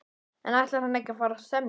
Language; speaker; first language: Icelandic; native; Icelandic